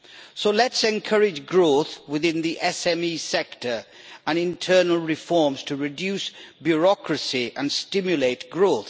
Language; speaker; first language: English; native; English